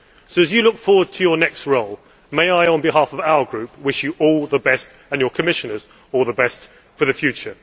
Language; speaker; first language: English; native; English